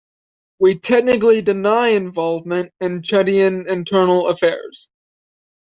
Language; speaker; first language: English; native; English